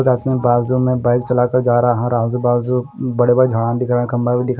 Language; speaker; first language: Hindi; non-native, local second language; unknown